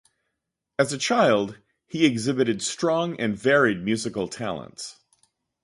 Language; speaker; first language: English; native; English